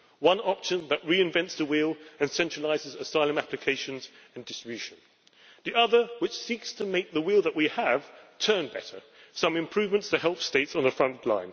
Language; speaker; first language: English; native; English